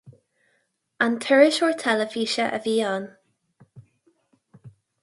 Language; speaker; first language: Irish; non-native, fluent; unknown